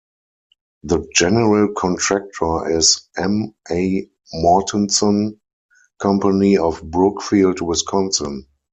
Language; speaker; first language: English; non-native, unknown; German